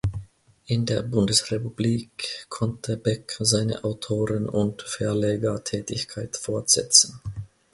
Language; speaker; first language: German; non-native, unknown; Finnish